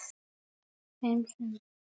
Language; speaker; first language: Icelandic; native; Icelandic